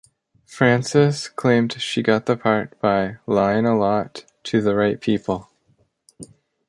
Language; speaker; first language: English; native; English